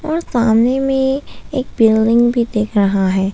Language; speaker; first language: Hindi; non-native, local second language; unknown